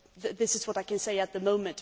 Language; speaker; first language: English; native; English